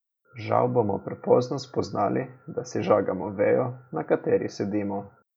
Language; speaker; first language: Slovenian; native; Slovenian